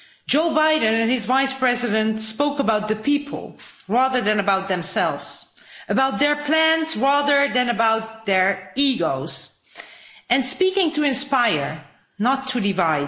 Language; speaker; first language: English; non-native, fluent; Dutch